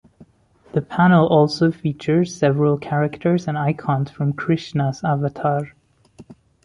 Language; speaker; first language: English; non-native, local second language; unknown